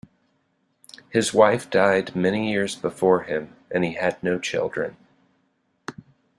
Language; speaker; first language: English; native; English